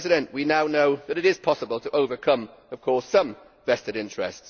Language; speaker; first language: English; native; English